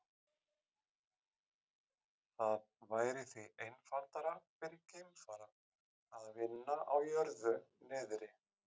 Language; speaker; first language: Icelandic; native; Icelandic